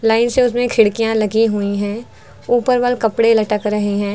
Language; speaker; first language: Hindi; native; Hindi